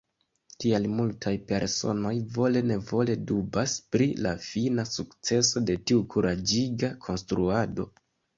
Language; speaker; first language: Esperanto; non-native, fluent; Kinyarwanda